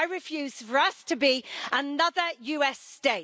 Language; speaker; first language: English; native; English